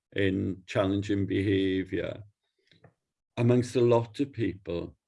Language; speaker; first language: English; native; English